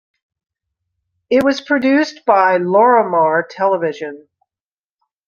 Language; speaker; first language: English; native; English